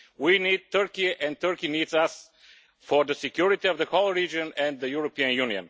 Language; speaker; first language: English; non-native, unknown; Bulgarian